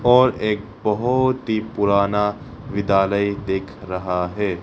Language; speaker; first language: Hindi; non-native, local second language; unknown